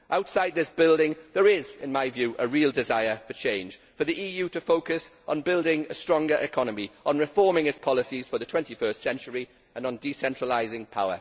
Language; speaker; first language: English; native; English